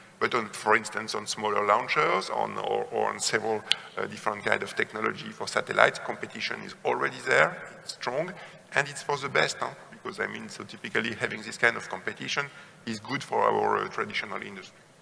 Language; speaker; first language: English; non-native, fluent; French